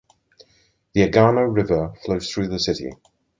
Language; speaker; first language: English; native; English